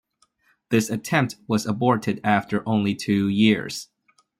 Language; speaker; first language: English; non-native, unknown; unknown